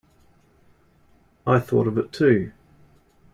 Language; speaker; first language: English; native; English